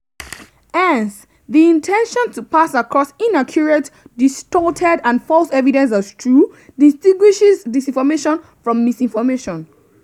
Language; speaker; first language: English; non-native, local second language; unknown